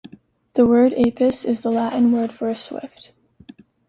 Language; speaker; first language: English; native; English